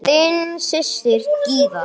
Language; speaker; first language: Icelandic; non-native, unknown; English